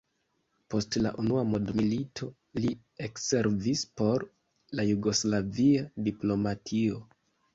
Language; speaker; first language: Esperanto; non-native, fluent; Kinyarwanda